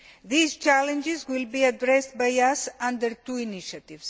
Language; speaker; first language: English; non-native, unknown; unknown